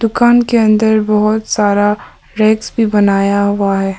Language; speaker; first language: Hindi; early bilingual, other home language; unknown